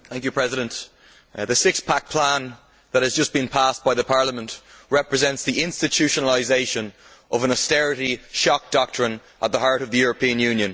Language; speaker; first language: English; native; English